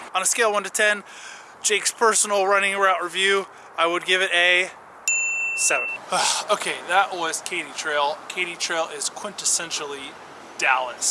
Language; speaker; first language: English; native; English